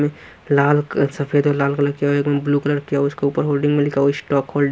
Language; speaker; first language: Hindi; non-native, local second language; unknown